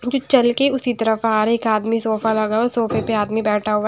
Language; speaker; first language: Hindi; non-native, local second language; Punjabi